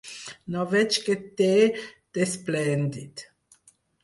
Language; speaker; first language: Catalan; non-native, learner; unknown